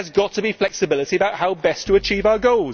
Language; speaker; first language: English; native; English